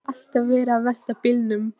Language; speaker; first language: Icelandic; non-native, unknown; Polish